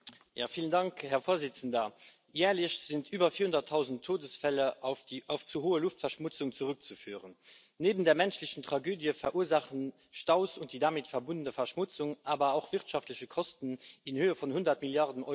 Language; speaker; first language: German; non-native, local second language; Luxembourgish